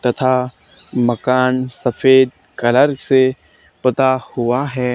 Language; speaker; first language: Hindi; native; Hindi